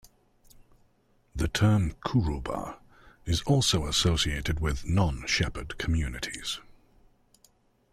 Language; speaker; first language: English; native; English